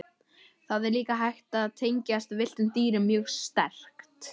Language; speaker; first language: Icelandic; native; Icelandic